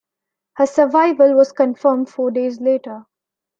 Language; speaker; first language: English; non-native, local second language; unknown